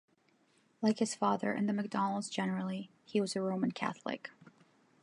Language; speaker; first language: English; non-native, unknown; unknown